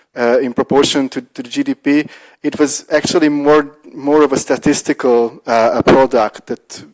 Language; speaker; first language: English; non-native, fluent; Hungarian